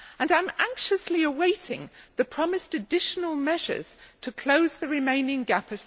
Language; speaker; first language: English; native; English